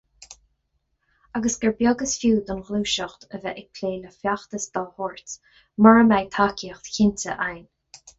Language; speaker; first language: Irish; non-native, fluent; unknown